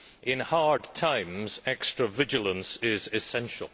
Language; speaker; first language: English; native; English